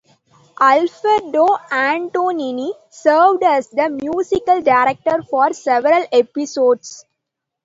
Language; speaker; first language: English; non-native, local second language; Tamil